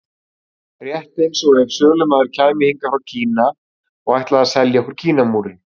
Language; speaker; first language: Icelandic; native; Icelandic